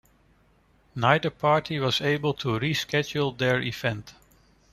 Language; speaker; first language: English; non-native, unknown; Dutch